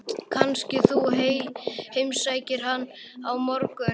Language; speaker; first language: Icelandic; native; Icelandic